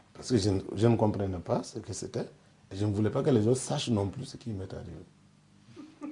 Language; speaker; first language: French; non-native, local second language; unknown